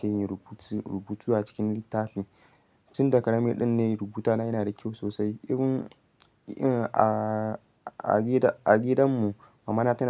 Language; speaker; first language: Hausa; non-native, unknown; Yoruba